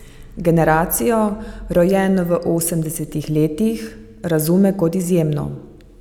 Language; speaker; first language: Slovenian; native; Slovenian